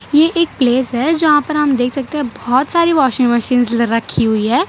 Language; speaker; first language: Hindi; non-native, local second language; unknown